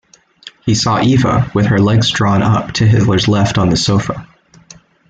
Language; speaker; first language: English; native; English